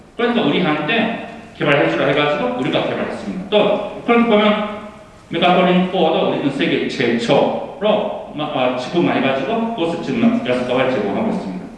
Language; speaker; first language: Korean; early bilingual, heritage; Korean